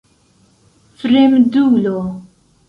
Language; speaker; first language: Esperanto; non-native, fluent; Central Kurdish